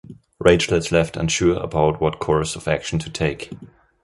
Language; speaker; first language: English; non-native, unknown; German